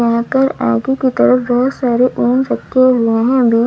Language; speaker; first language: Hindi; native; Hindi